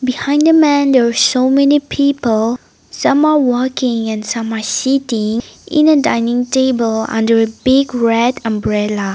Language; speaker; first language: English; non-native, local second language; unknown